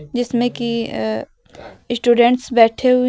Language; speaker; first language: Hindi; native; Hindi